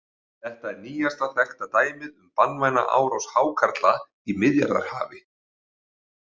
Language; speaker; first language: Icelandic; native; Icelandic